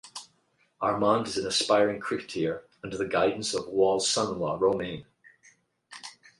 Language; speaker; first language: English; native; English